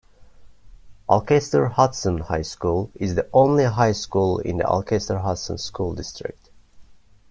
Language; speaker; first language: English; non-native, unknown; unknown